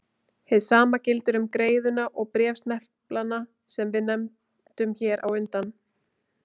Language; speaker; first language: Icelandic; native; Icelandic